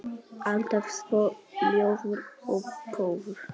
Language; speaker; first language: Icelandic; non-native, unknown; Polish